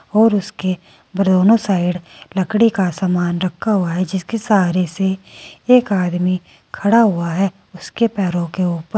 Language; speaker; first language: Hindi; native; Hindi